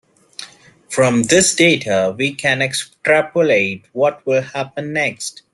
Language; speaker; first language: English; non-native, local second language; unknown